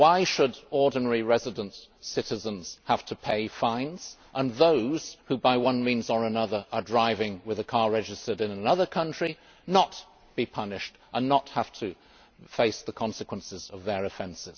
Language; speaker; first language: English; native; English